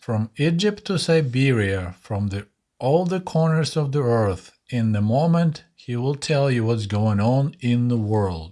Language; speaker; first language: English; non-native, fluent; Russian